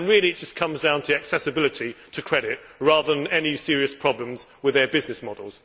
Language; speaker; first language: English; native; English